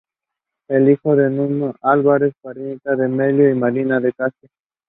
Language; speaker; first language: English; non-native, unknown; Spanish